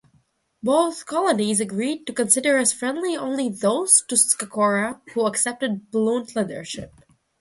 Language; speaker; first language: English; non-native, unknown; Russian